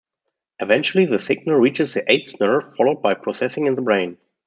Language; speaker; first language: English; non-native, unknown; German